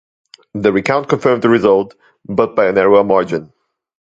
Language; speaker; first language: English; non-native, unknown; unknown